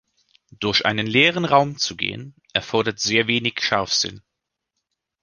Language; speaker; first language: German; native; German